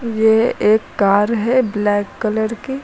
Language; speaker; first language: Hindi; native; Hindi